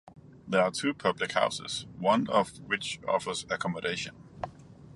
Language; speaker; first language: English; non-native, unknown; Danish